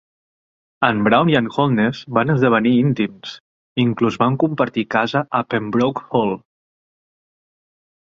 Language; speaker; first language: Catalan; native; Catalan